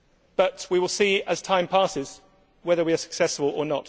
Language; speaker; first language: English; native; English